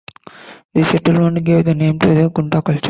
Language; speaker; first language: English; non-native, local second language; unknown